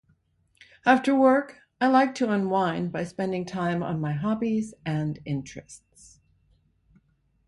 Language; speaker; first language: English; native; English